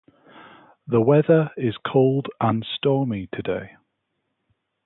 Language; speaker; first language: English; native; English